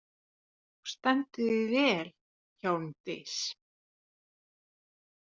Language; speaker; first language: Icelandic; non-native, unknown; Finnish